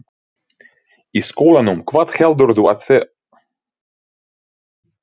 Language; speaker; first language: Icelandic; non-native, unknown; Ukrainian